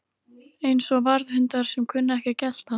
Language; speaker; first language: Icelandic; native; Icelandic